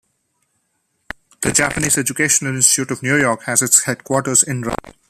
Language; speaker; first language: English; non-native, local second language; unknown